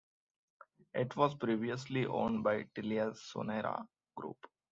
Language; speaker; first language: English; non-native, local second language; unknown